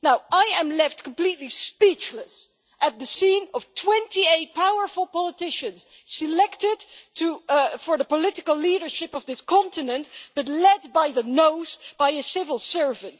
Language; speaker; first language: English; non-native, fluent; Dutch